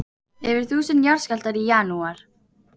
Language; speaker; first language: Icelandic; native; Icelandic